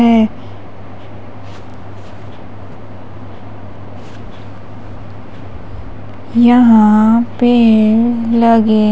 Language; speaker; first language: Hindi; native; Hindi